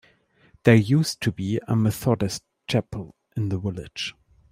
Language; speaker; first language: English; non-native, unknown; German